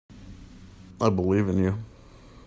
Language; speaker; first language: English; native; English